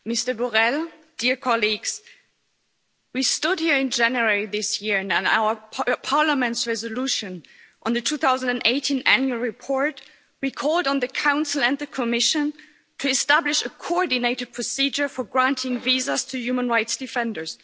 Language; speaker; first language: English; non-native, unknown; German